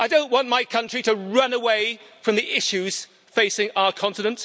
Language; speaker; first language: English; native; English